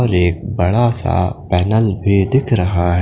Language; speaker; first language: Hindi; non-native, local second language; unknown